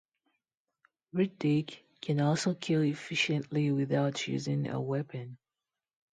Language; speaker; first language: English; non-native, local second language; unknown